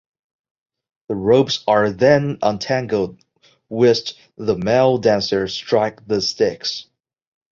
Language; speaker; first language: English; non-native, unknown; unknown